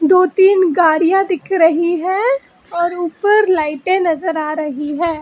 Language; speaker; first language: Hindi; non-native, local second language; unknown